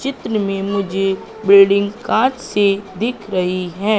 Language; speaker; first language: Hindi; native; Hindi